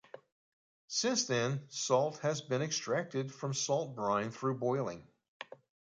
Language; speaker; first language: English; native; English